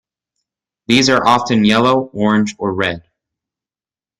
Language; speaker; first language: English; native; English